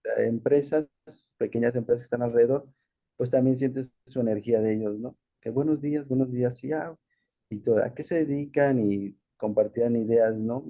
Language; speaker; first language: Spanish; early bilingual, heritage; Spanish